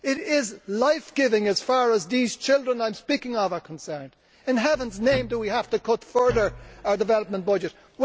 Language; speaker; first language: English; native; English